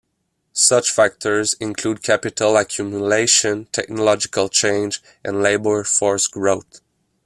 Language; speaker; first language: English; non-native, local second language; French